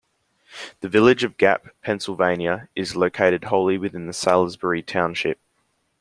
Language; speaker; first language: English; native; English